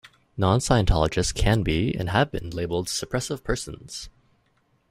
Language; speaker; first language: English; native; English